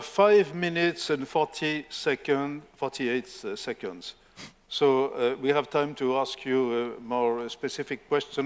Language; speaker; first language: English; non-native, fluent; French